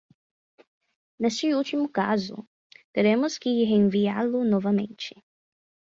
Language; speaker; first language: Portuguese; non-native, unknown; English